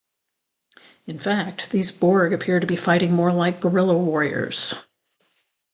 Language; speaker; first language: English; native; English